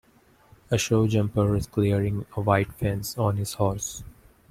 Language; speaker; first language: English; non-native, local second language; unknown